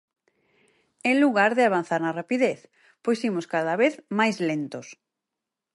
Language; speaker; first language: Galician; native; Galician